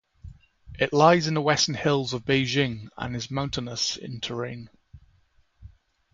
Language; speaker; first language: English; native; English